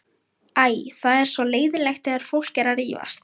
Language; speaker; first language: Icelandic; non-native, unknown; Lithuanian